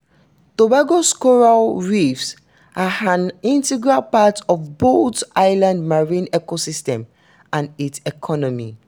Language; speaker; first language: English; non-native, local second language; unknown